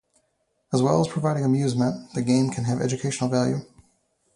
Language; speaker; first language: English; native; English